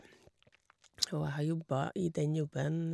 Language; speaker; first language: Norwegian; native; Norwegian